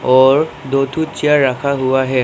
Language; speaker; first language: Hindi; non-native, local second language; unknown